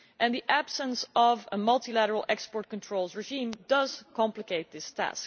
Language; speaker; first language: English; non-native, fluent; Dutch